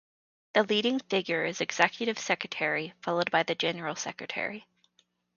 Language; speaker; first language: English; native; English